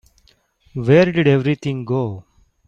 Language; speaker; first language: English; non-native, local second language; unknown